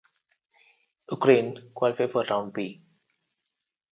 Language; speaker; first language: English; non-native, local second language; Telugu